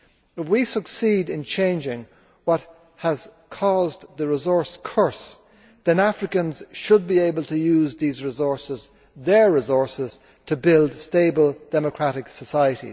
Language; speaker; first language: English; native; English